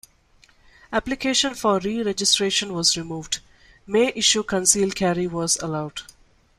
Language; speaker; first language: English; non-native, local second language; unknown